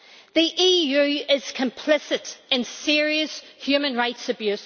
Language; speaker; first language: English; native; English